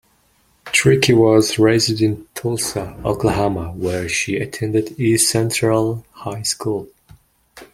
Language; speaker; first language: English; non-native, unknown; Mongolian